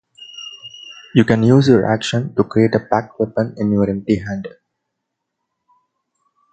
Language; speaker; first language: English; non-native, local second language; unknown